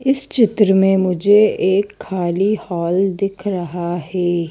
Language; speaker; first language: Hindi; native; Hindi